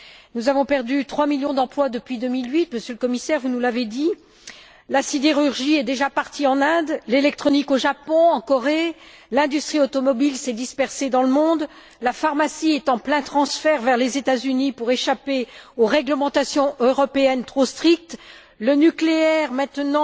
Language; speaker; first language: French; native; French